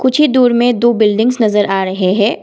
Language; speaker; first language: Hindi; non-native, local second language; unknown